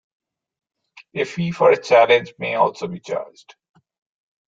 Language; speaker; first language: English; non-native, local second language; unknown